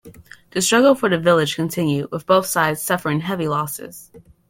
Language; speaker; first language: English; native; English